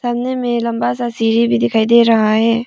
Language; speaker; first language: Hindi; non-native, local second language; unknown